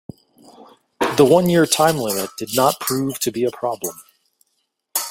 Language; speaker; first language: English; native; English